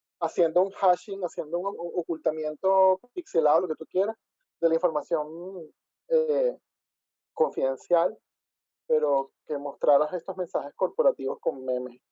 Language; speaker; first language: Spanish; native; Spanish